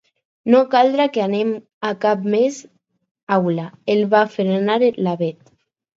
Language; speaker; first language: Catalan; non-native, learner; Spanish